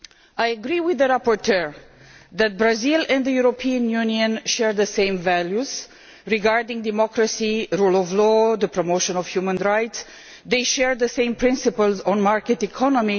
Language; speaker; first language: English; non-native, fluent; Romanian